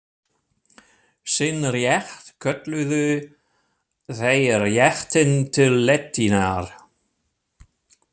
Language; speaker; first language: Icelandic; non-native, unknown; German